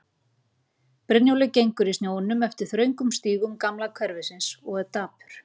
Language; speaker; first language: Icelandic; native; Icelandic